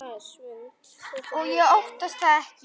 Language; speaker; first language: Icelandic; native; Icelandic